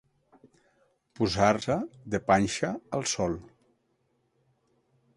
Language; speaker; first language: Catalan; non-native, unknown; Spanish